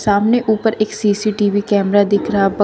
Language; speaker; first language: Hindi; native; Hindi